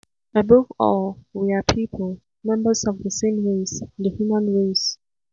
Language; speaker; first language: English; non-native, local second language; Hausa